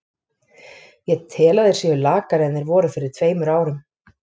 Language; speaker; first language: Icelandic; native; Icelandic